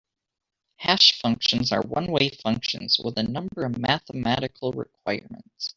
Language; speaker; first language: English; native; English